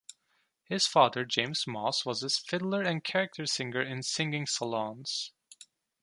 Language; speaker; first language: English; non-native, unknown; Turkish